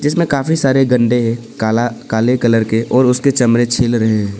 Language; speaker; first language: Hindi; non-native, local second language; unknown